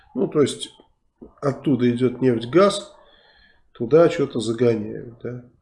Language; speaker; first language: Russian; native; Russian